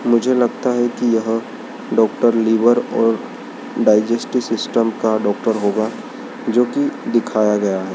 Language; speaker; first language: Hindi; native; Hindi